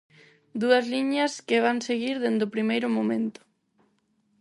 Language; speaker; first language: Galician; non-native, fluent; Spanish